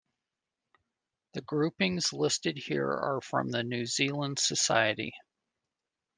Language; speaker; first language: English; native; English